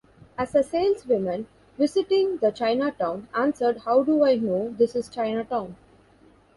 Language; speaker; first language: English; non-native, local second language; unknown